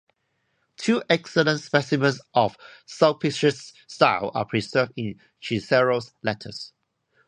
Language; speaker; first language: English; non-native, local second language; Cantonese